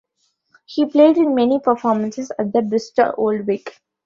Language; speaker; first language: English; non-native, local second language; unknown